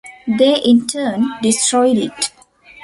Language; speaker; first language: English; non-native, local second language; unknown